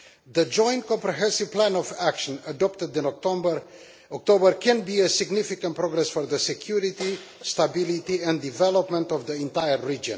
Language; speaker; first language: English; non-native, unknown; Romanian